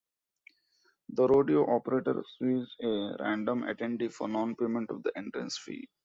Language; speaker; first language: English; non-native, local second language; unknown